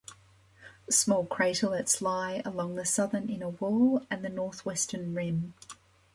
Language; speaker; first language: English; native; English